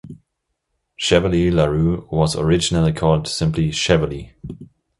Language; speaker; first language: English; non-native, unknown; German